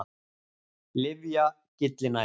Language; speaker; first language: Icelandic; native; Icelandic